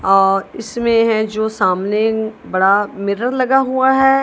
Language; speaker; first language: Hindi; non-native, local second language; Punjabi